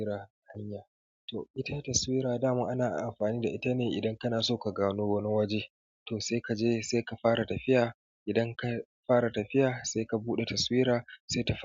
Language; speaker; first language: Hausa; native; Hausa